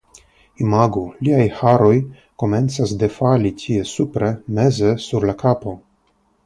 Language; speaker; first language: Esperanto; non-native, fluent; Russian